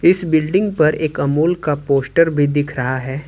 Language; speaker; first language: Hindi; native; Hindi